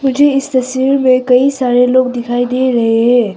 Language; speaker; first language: Hindi; non-native, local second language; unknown